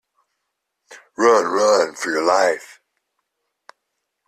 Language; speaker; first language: English; native; English